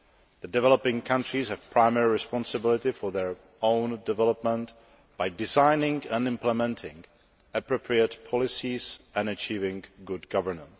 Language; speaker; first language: English; non-native, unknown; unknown